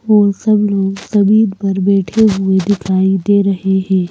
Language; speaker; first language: Hindi; native; Hindi